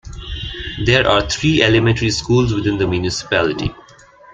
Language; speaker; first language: English; non-native, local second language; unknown